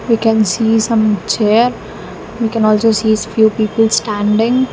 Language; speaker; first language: English; non-native, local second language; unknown